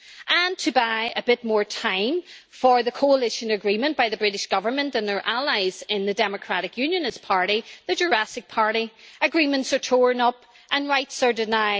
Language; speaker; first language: English; native; English